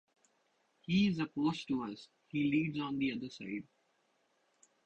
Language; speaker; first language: English; non-native, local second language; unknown